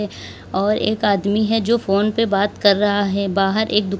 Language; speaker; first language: Hindi; native; Hindi